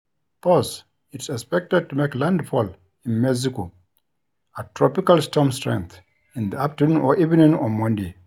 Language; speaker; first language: English; non-native, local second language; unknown